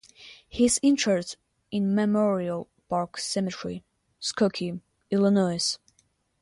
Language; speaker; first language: English; non-native, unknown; Russian